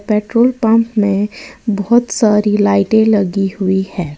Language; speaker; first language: Hindi; native; Hindi